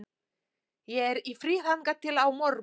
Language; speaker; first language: Icelandic; non-native, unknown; Polish